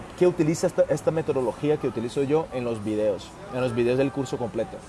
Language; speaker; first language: Spanish; non-native, related language; Portuguese